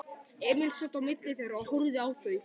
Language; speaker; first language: Icelandic; native; Icelandic